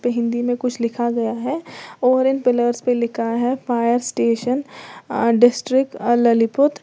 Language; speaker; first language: Hindi; native; Hindi